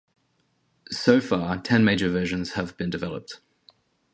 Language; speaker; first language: English; native; English